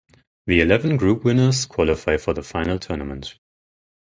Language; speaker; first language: English; non-native, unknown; German